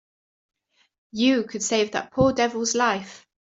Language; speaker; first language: English; native; English